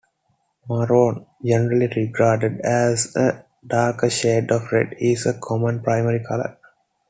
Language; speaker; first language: English; non-native, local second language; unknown